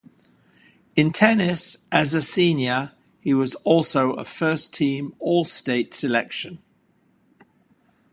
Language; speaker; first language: English; native; English